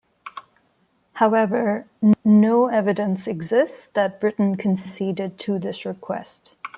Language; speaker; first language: English; non-native, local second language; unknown